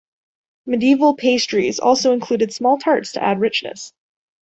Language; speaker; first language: English; native; English